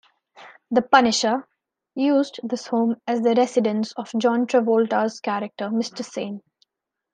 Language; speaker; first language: English; non-native, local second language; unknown